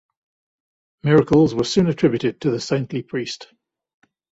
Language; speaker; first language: English; native; English